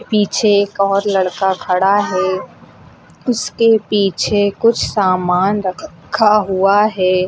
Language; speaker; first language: Hindi; native; Hindi